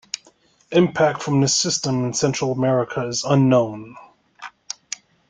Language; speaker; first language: English; native; English